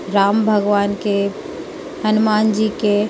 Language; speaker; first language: Hindi; non-native, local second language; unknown